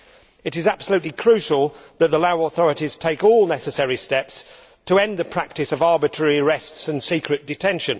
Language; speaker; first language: English; native; English